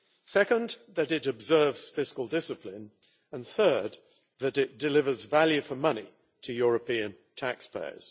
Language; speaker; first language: English; native; English